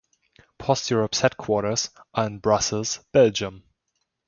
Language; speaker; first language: English; non-native, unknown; German